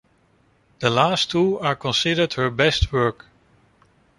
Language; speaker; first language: English; non-native, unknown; Dutch